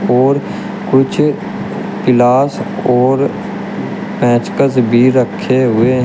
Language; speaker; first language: Hindi; native; Hindi